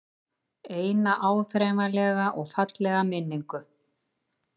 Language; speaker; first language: Icelandic; native; Icelandic